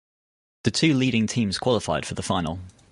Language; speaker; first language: English; native; English